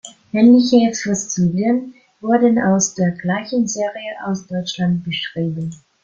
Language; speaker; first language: German; non-native, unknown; Italian